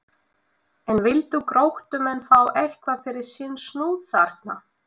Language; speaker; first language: Icelandic; non-native, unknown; Russian